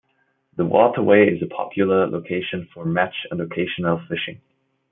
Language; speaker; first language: English; non-native, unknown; German